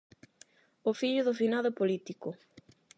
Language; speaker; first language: Galician; non-native, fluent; Spanish